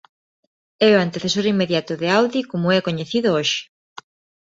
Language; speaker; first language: Galician; non-native, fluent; Spanish